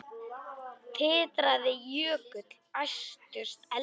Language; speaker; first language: Icelandic; non-native, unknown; Polish